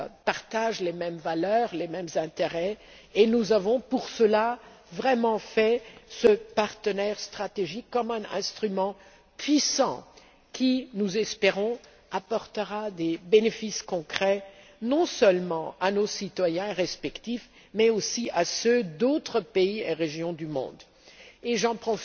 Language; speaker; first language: French; non-native, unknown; German